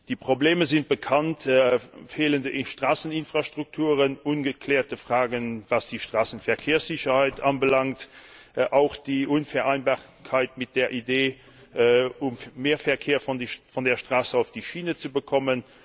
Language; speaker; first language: German; non-native, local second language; Luxembourgish